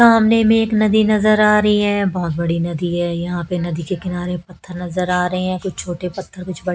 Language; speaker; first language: Hindi; native; Hindi